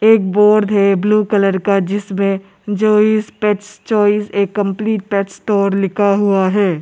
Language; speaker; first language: Hindi; non-native, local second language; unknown